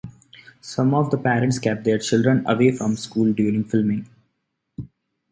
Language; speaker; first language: English; non-native, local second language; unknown